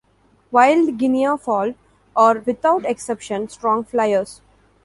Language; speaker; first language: English; non-native, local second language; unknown